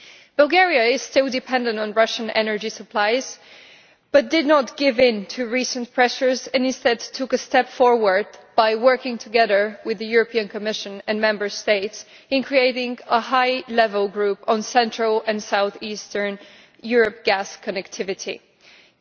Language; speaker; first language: English; non-native, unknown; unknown